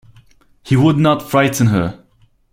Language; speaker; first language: English; non-native, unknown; German